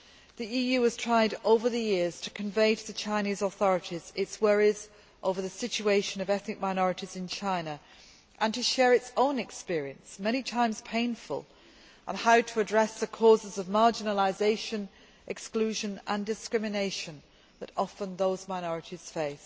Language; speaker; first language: English; native; English